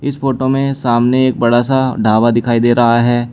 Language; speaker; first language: Hindi; native; Hindi